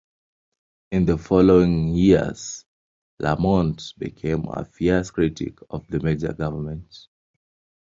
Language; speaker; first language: English; non-native, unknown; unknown